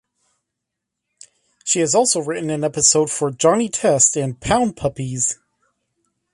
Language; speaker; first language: English; native; English